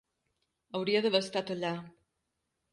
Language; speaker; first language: Catalan; native; Catalan